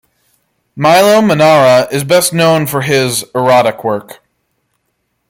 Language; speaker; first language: English; native; English